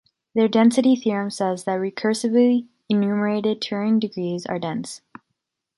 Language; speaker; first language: English; native; English